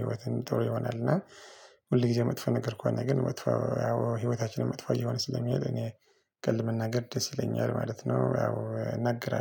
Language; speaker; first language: Amharic; non-native, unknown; Tigrinya